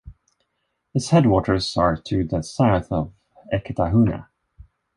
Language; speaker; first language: English; non-native, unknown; Swedish